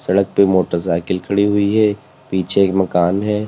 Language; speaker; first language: Hindi; native; Hindi